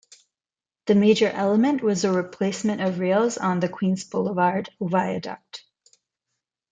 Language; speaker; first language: English; non-native, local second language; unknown